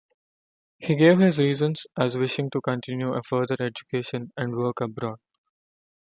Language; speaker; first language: English; non-native, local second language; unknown